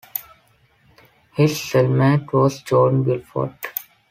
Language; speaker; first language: English; non-native, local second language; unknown